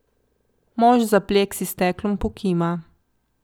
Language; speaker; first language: Slovenian; native; Slovenian